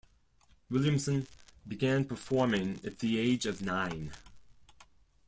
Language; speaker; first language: English; non-native, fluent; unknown